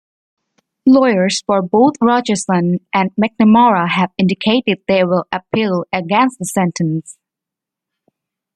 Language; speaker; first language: English; native; English